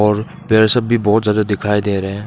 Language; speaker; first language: Hindi; non-native, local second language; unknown